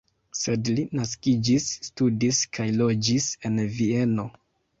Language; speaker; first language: Esperanto; non-native, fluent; Kinyarwanda